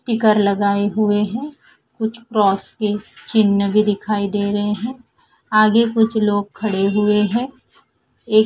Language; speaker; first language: Hindi; non-native, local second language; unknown